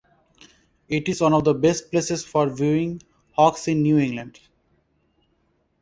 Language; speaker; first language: English; non-native, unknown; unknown